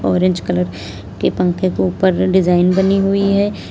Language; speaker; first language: Hindi; native; Hindi